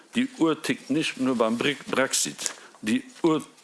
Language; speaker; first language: German; non-native, local second language; Luxembourgish